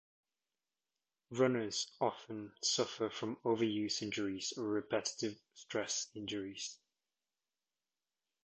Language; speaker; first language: English; native; English